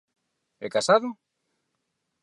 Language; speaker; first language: Galician; non-native, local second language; Spanish